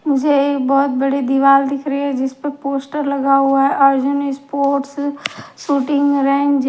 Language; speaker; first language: Hindi; native; Hindi